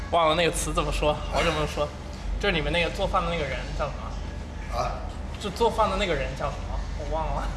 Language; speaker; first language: Chinese; non-native, fluent; English